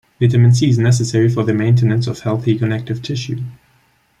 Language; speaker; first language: English; non-native, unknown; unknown